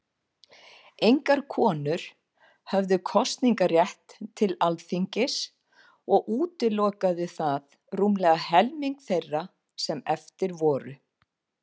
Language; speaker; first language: Icelandic; native; Icelandic